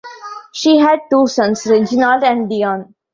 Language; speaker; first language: English; non-native, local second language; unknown